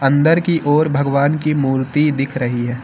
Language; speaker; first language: Hindi; native; Hindi